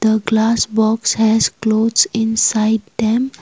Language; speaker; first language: English; non-native, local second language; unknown